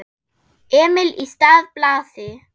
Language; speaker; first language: Icelandic; non-native, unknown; German